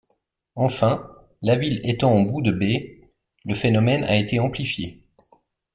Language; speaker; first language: French; native; French